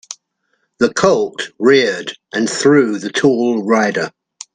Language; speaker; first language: English; native; English